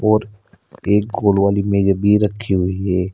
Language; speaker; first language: Hindi; native; Hindi